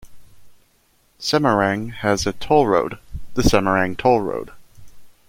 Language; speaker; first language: English; native; English